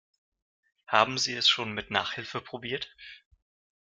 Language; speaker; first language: German; non-native, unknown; Russian